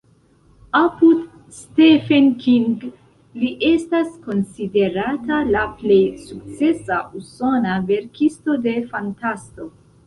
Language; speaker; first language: Esperanto; non-native, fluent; Central Kurdish